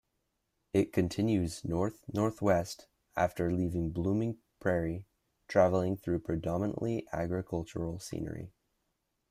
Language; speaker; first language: English; native; English